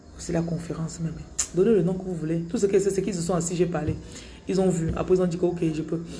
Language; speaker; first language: French; non-native, local second language; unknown